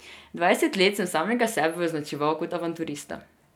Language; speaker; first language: Slovenian; non-native, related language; Serbian